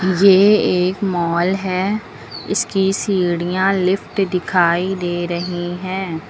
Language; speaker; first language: Hindi; native; Hindi